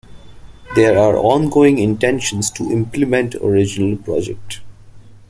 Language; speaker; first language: English; non-native, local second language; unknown